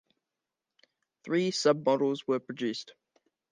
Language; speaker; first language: English; native; English